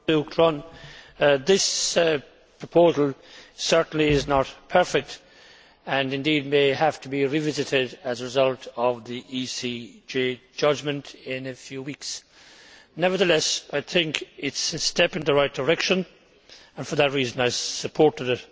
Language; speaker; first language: English; native; English